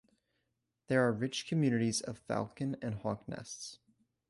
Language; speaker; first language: English; native; English